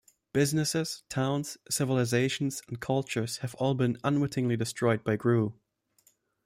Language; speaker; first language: English; non-native, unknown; German